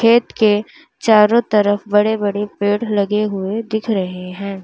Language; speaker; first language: Hindi; native; Hindi